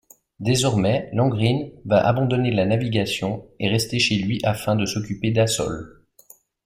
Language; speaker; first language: French; native; French